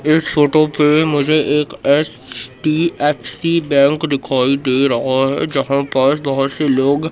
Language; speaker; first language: Hindi; native; Hindi